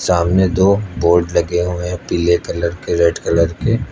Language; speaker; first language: Hindi; native; Hindi